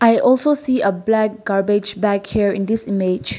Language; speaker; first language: English; non-native, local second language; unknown